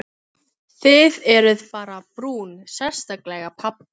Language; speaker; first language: Icelandic; non-native, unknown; Filipino